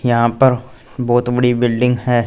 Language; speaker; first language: Hindi; non-native, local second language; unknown